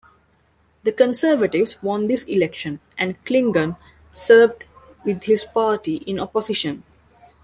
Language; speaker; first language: English; non-native, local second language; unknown